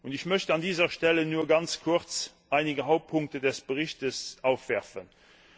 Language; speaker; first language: German; non-native, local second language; Luxembourgish